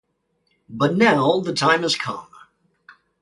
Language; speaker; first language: English; native; English